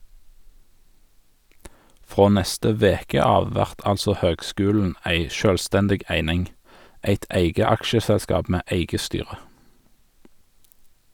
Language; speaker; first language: Norwegian; native; Norwegian